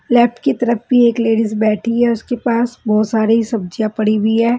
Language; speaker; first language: Hindi; non-native, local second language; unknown